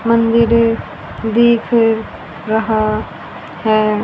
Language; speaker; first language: Hindi; native; Hindi